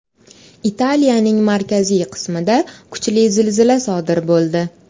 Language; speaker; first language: Uzbek; native; Uzbek